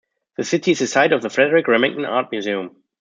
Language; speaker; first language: English; non-native, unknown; German